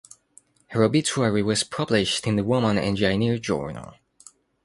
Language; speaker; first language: English; non-native, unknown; Spanish